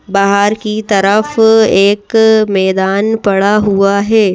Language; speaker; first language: Hindi; native; Hindi